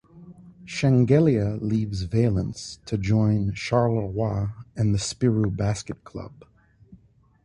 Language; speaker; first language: English; native; English